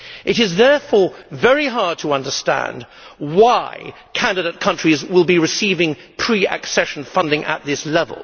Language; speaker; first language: English; native; English